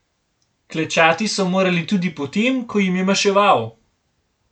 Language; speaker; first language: Slovenian; native; Slovenian